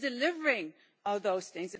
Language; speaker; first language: English; non-native, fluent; German